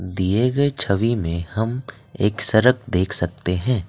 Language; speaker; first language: Hindi; non-native, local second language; Assamese